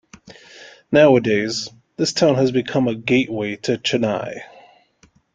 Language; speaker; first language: English; native; English